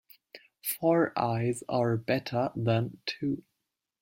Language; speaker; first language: English; non-native, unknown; German